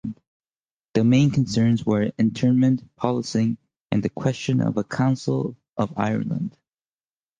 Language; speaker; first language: English; native; English